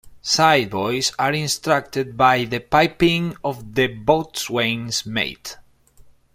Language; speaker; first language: English; non-native, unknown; Spanish